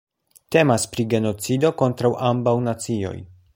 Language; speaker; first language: Esperanto; non-native, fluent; Polish